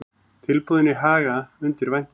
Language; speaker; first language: Icelandic; native; Icelandic